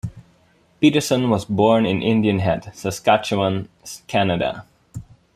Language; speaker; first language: English; non-native, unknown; Dutch